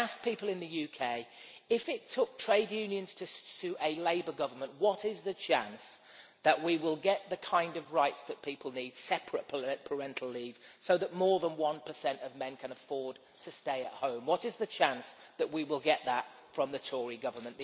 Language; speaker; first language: English; native; English